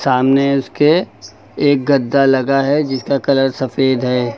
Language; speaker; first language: Hindi; native; Hindi